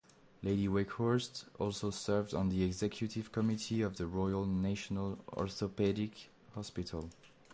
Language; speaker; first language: English; non-native, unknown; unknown